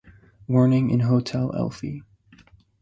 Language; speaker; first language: English; native; English